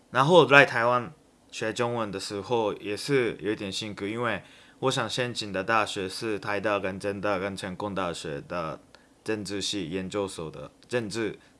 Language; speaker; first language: Chinese; non-native, fluent; Japanese